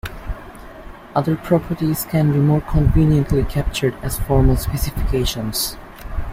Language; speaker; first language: English; native; English